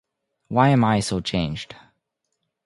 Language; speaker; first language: English; native; English